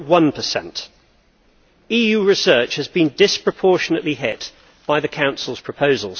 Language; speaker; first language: English; native; English